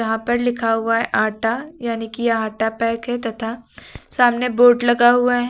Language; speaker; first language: Hindi; native; Hindi